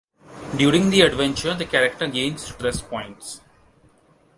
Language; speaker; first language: English; non-native, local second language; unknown